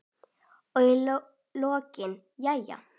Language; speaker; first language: Icelandic; native; Icelandic